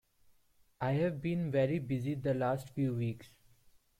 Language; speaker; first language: English; non-native, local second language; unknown